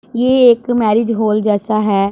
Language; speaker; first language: Hindi; non-native, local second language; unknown